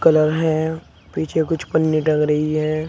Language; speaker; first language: Hindi; native; Hindi